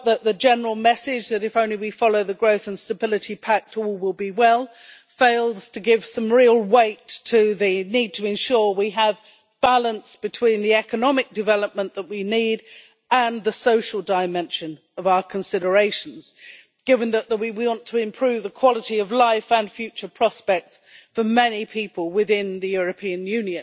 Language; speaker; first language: English; native; English